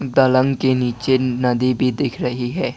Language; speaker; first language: Hindi; non-native, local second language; Assamese